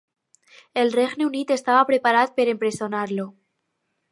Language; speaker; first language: Catalan; non-native, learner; Spanish